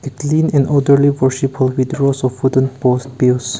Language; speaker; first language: English; non-native, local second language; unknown